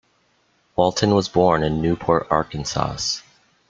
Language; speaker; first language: English; native; English